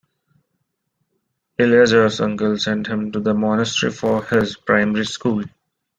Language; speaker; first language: English; non-native, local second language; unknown